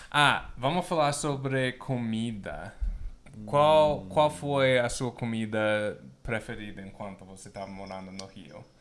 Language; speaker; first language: Portuguese; non-native, fluent; English